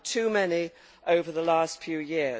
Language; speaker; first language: English; native; English